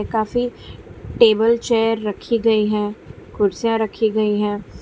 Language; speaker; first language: Hindi; non-native, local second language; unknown